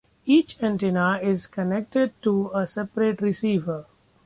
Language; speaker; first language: English; non-native, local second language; Marathi